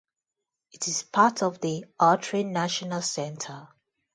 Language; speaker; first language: English; non-native, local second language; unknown